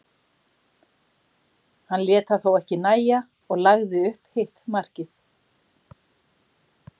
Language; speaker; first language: Icelandic; native; Icelandic